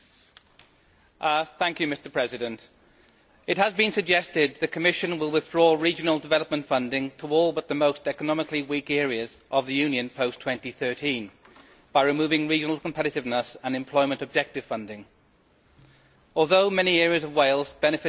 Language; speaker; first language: English; native; English